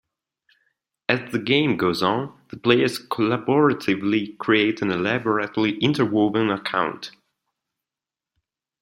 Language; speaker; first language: English; non-native, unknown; Italian